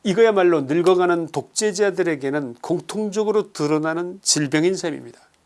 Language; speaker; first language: Korean; native; Korean